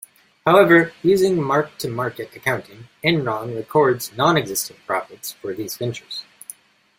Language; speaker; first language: English; native; English